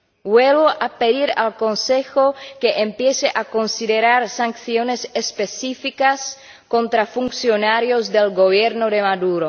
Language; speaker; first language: Spanish; non-native, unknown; Czech